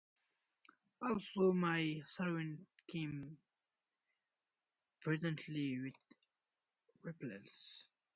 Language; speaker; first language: English; non-native, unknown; Pashto